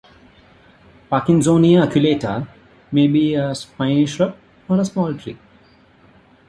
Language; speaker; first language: English; non-native, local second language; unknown